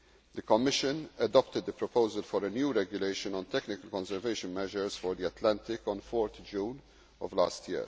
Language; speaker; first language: English; non-native, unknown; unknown